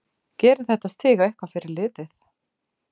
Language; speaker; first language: Icelandic; native; Icelandic